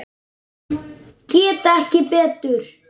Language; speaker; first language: Icelandic; native; Icelandic